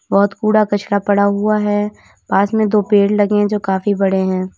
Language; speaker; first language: Hindi; native; Hindi